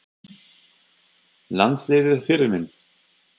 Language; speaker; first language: Icelandic; non-native, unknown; German